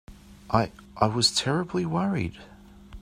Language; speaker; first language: English; native; English